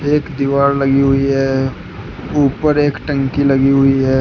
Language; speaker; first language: Hindi; native; Hindi